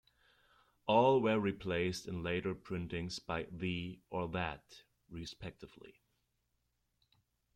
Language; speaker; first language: English; non-native, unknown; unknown